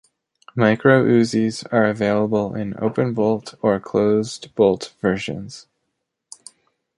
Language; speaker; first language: English; native; English